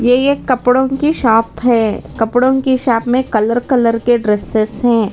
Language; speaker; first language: Hindi; non-native, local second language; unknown